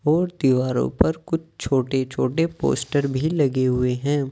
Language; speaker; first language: Hindi; native; Hindi